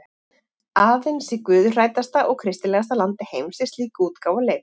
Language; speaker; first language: Icelandic; native; Icelandic